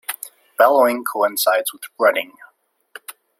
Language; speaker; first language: English; native; English